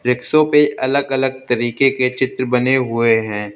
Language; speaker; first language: Hindi; native; Hindi